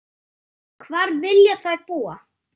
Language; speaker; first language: Icelandic; non-native, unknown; German